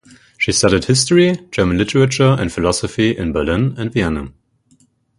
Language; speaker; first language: English; non-native, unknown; German